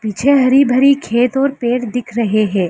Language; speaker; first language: Hindi; non-native, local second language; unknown